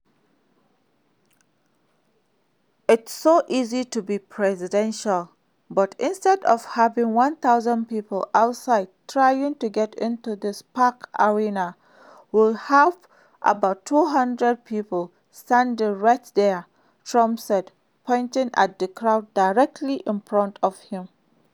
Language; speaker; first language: English; non-native, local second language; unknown